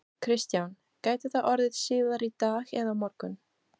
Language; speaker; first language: Icelandic; non-native, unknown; Portuguese